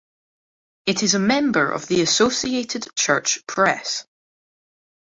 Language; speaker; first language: English; native; English